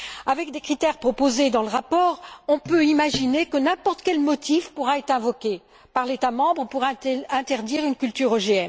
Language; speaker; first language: French; native; French